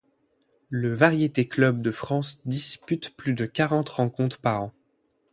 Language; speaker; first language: French; native; French